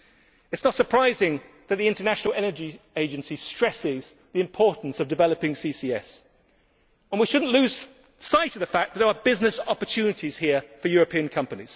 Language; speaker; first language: English; native; English